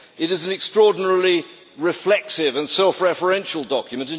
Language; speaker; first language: English; native; English